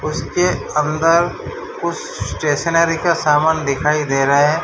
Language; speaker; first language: Hindi; non-native, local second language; Gujarati